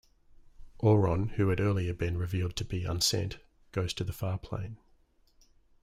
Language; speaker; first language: English; native; English